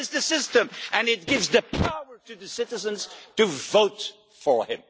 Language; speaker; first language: English; non-native, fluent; Dutch